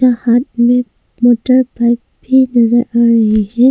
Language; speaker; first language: Hindi; early bilingual, other home language; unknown